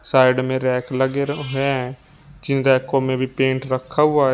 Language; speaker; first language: Hindi; native; Hindi